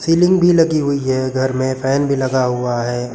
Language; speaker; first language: Hindi; native; Hindi